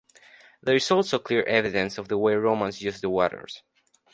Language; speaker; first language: English; non-native, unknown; Spanish